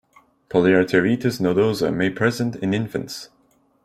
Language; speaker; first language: English; non-native, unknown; Turkish